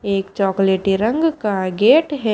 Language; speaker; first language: Hindi; native; Hindi